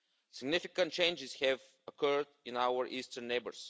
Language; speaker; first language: English; non-native, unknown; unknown